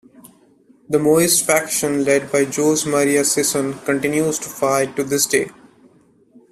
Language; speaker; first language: English; non-native, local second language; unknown